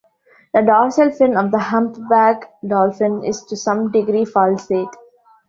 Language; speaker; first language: English; non-native, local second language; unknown